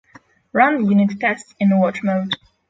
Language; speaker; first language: English; non-native, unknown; Polish